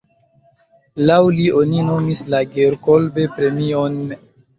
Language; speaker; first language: Esperanto; non-native, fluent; Chinese